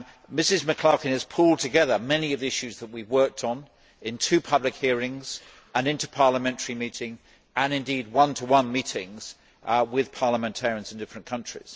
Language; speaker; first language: English; native; English